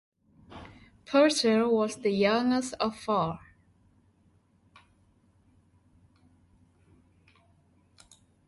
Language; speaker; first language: English; non-native, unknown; Indonesian